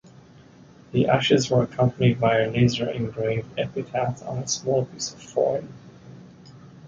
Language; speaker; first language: English; non-native, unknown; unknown